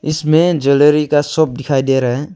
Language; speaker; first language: Hindi; non-native, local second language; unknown